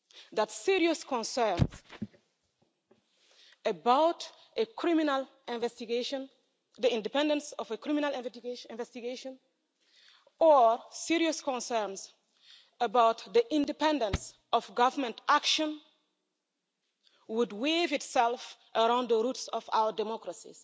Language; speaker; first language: English; non-native, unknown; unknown